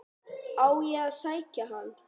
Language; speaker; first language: Icelandic; native; Icelandic